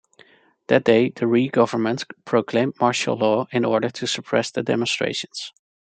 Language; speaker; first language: English; non-native, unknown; Dutch